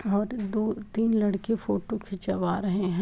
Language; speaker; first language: Hindi; native; Hindi